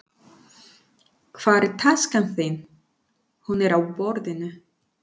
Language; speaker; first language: Icelandic; non-native, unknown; Spanish